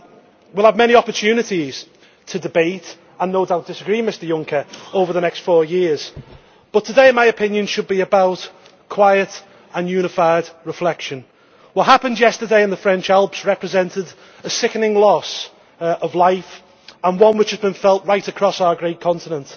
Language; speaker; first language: English; native; English